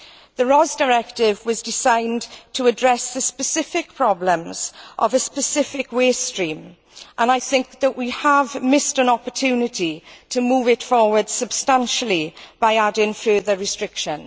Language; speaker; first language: English; native; English